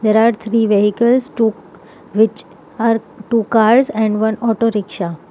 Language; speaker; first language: English; non-native, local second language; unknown